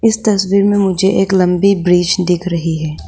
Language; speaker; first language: Hindi; non-native, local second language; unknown